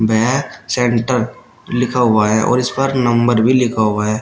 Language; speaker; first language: Hindi; native; Hindi